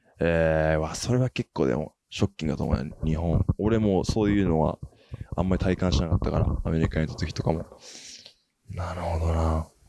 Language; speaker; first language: Japanese; native; Japanese